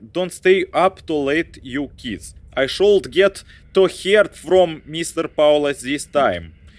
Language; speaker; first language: English; non-native, learner; Russian